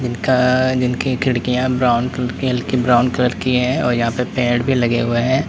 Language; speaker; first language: Hindi; native; Hindi